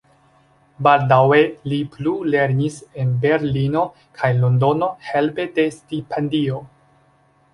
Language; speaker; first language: Esperanto; non-native, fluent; Chinese